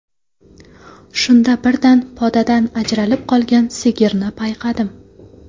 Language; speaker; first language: Uzbek; non-native, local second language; Kara-Kalpak